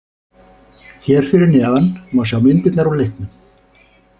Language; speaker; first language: Icelandic; native; Icelandic